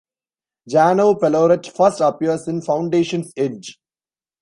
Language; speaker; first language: English; non-native, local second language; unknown